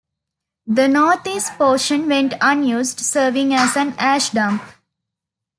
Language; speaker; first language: English; non-native, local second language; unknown